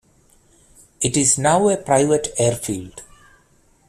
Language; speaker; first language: English; non-native, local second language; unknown